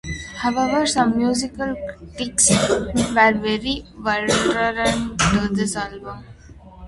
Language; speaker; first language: English; non-native, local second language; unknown